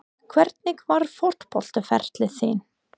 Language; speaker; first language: Icelandic; non-native, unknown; English